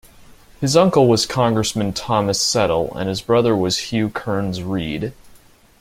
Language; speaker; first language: English; native; English